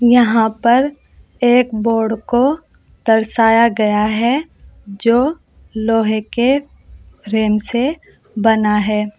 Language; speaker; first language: Hindi; native; Hindi